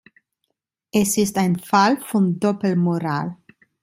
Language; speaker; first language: German; non-native, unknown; Italian